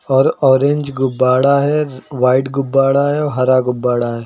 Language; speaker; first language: Hindi; native; Hindi